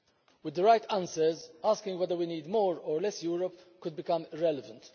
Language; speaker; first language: English; non-native, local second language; Maltese